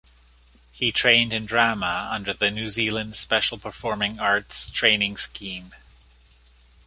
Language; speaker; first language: English; native; English